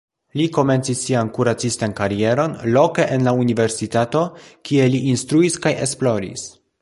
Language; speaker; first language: Esperanto; non-native, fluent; Polish